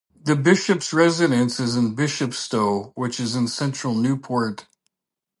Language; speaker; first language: English; native; English